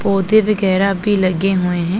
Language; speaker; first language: Hindi; non-native, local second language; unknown